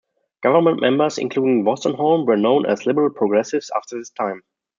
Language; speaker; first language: English; non-native, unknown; German